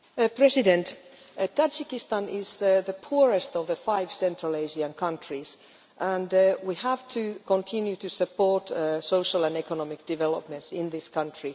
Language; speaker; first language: English; non-native, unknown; Finnish